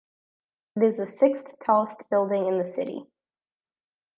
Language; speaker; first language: English; native; English